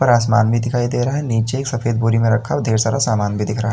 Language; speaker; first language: Hindi; native; Hindi